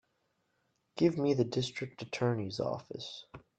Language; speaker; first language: English; native; English